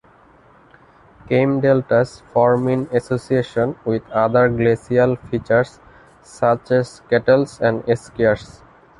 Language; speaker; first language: English; non-native, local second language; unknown